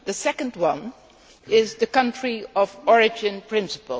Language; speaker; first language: English; non-native, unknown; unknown